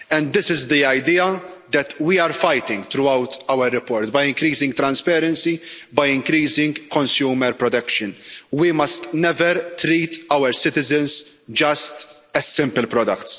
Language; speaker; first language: English; non-native, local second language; Maltese